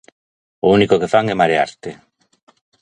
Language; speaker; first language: Galician; native; Galician